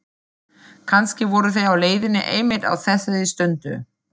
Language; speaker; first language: Icelandic; non-native, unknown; German